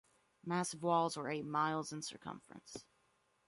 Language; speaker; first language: English; native; English